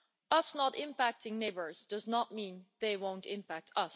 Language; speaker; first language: English; non-native, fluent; Dutch